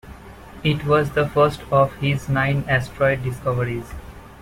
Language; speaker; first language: English; non-native, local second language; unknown